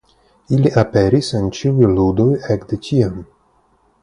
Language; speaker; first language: Esperanto; non-native, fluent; Russian